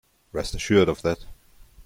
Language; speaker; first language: English; non-native, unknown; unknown